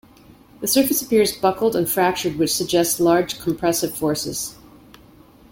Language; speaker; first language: English; native; English